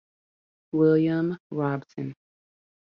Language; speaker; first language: English; native; English